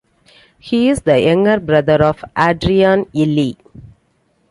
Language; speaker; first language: English; non-native, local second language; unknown